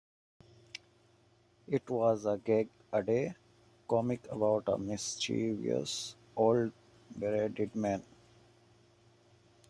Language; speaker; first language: English; non-native, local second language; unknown